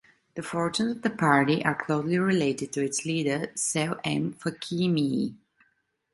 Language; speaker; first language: English; non-native, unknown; Italian